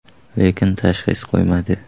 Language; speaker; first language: Uzbek; native; Uzbek